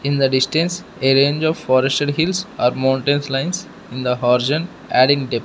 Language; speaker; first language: English; non-native, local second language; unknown